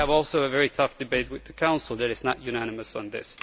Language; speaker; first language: English; non-native, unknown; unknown